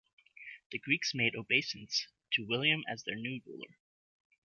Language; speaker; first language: English; native; English